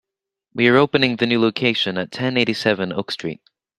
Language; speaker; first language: English; native; English